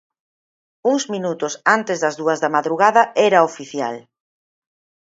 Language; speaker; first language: Galician; native; Galician